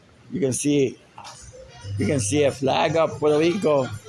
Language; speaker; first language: English; non-native, local second language; Spanish